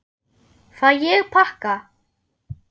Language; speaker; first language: Icelandic; non-native, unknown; German